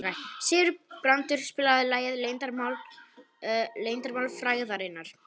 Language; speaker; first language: Icelandic; non-native, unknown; Polish